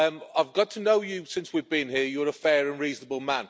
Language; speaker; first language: English; native; English